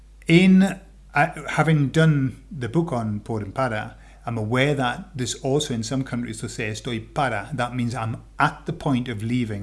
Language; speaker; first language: English; native; English